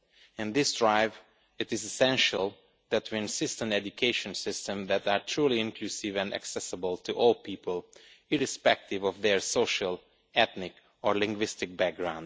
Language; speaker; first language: English; non-native, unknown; Romanian